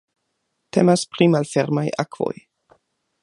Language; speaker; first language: Esperanto; non-native, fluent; German